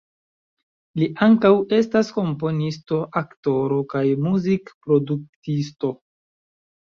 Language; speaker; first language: Esperanto; non-native, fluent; Chinese